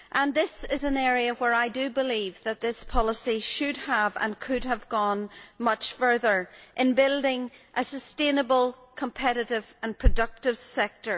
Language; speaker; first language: English; native; English